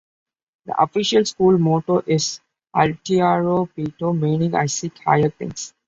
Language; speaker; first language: English; non-native, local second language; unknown